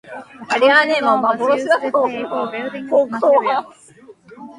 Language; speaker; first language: English; non-native, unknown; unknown